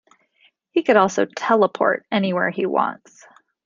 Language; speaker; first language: English; native; English